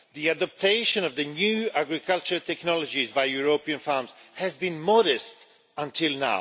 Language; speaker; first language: English; non-native, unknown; Swedish